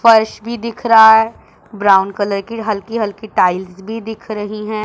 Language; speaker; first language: Hindi; non-native, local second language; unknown